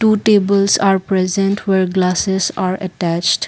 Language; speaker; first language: English; non-native, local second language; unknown